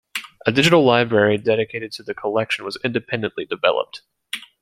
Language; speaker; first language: English; native; English